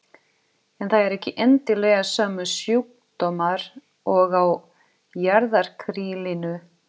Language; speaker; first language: Icelandic; non-native, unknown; Portuguese